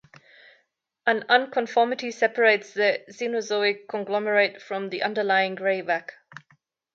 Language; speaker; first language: English; non-native, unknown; German